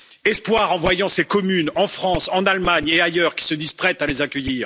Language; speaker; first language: French; native; French